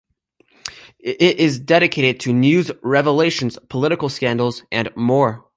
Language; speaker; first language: English; native; English